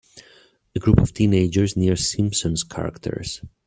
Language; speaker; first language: English; native; English